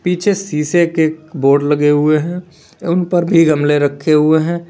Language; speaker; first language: Hindi; native; Hindi